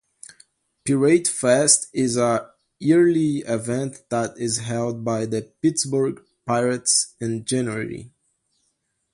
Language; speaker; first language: English; non-native, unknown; Portuguese